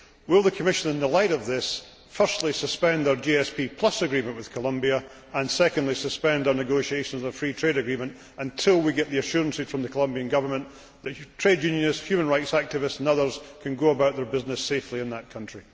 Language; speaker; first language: English; native; English